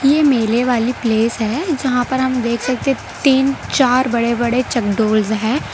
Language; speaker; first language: Hindi; non-native, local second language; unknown